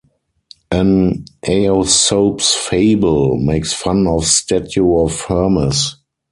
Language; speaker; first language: English; non-native, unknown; German